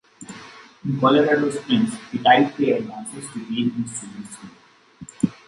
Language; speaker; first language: English; non-native, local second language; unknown